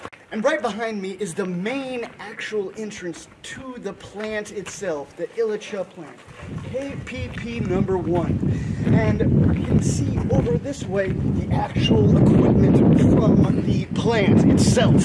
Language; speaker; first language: English; native; English